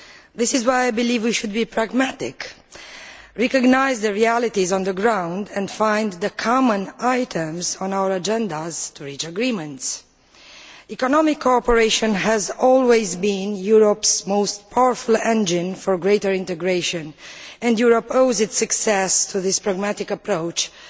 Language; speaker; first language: English; non-native, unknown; Romanian